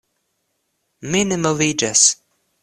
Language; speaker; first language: Esperanto; non-native, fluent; Russian